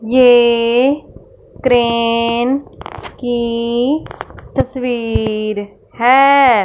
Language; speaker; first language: Hindi; non-native, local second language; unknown